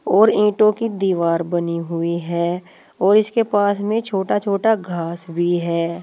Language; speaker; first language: Hindi; native; Hindi